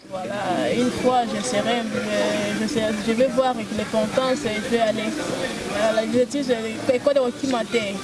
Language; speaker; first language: French; non-native, local second language; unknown